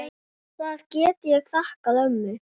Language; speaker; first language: Icelandic; native; Icelandic